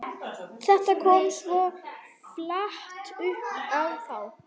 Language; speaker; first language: Icelandic; non-native, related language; Swedish